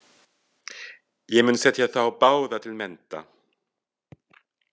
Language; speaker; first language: Icelandic; non-native, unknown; French